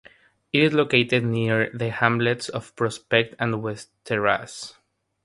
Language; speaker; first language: English; non-native, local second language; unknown